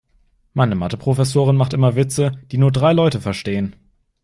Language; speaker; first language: German; native; German